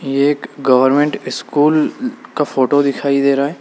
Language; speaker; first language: Hindi; native; Hindi